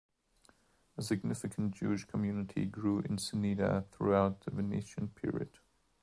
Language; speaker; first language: English; non-native, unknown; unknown